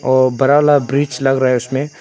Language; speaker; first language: Hindi; non-native, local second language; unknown